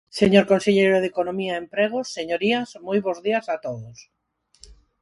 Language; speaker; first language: Galician; non-native, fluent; Spanish